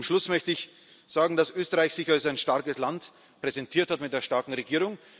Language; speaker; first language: German; native; German